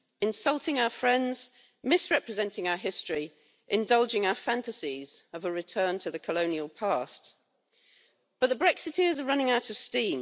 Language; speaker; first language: English; native; English